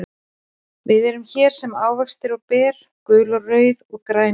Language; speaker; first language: Icelandic; native; Icelandic